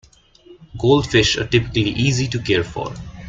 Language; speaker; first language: English; non-native, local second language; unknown